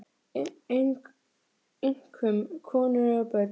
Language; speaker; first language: Icelandic; native; Icelandic